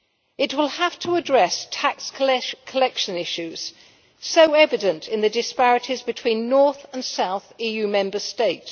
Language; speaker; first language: English; native; English